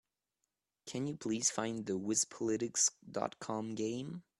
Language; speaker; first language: English; non-native, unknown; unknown